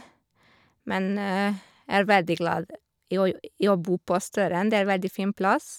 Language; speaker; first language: Norwegian; non-native, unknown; Hungarian